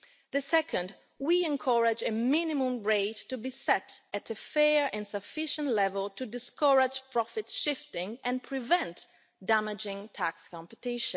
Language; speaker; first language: English; non-native, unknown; Italian